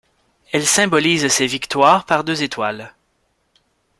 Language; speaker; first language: French; native; French